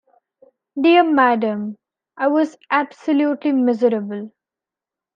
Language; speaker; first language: English; non-native, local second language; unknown